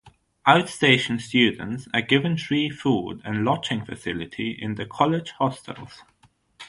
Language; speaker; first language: English; non-native, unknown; German